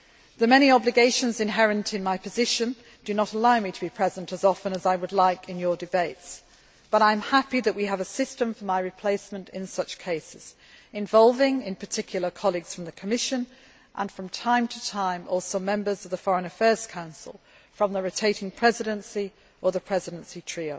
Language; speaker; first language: English; native; English